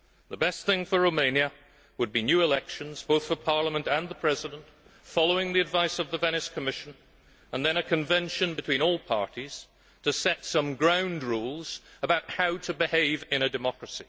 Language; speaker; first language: English; native; English